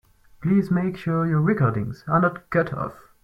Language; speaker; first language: English; non-native, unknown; French